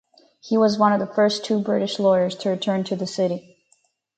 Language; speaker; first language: English; native; English